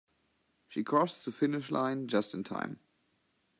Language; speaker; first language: English; non-native, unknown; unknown